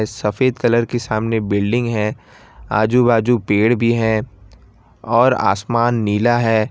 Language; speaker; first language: Hindi; non-native, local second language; Gujarati